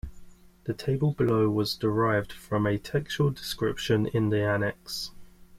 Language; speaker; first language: English; native; English